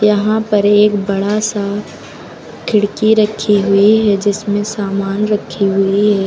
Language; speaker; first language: Hindi; native; Hindi